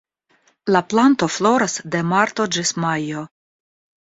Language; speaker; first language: Esperanto; non-native, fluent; Russian